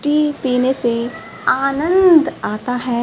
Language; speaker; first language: Hindi; native; Hindi